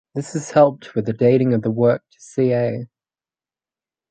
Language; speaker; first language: English; native; English